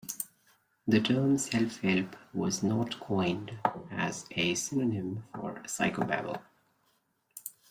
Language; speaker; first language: English; non-native, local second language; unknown